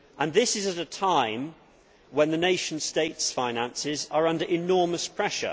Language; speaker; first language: English; native; English